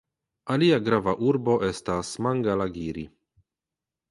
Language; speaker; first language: Esperanto; non-native, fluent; Polish